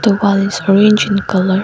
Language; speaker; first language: English; non-native, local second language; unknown